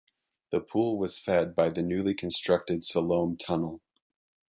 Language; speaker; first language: English; native; English